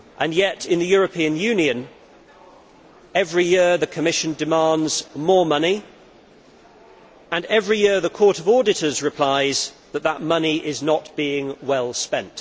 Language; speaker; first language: English; native; English